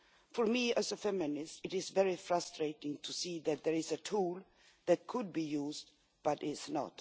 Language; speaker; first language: English; non-native, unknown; Swedish